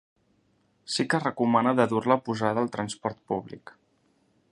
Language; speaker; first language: Catalan; native; Catalan